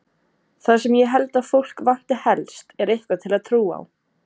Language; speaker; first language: Icelandic; native; Icelandic